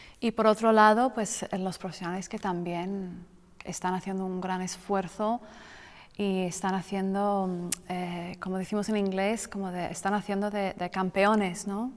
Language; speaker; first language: Spanish; non-native, fluent; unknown